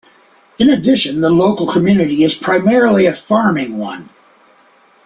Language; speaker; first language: English; native; English